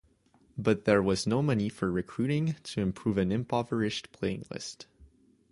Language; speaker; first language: English; native; English